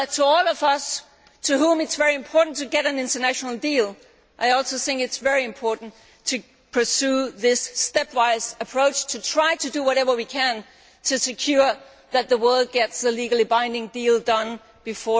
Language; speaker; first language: English; non-native, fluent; Danish